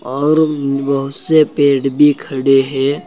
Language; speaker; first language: Hindi; native; Hindi